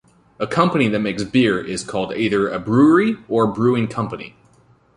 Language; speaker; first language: English; native; English